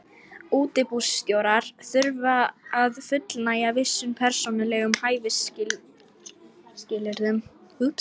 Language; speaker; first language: Icelandic; non-native, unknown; Lithuanian